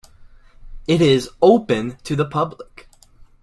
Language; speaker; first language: English; native; English